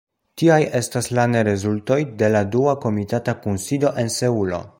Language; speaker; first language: Esperanto; non-native, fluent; Polish